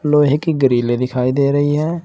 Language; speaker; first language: Hindi; native; Hindi